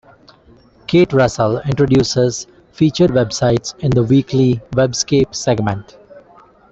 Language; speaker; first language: English; non-native, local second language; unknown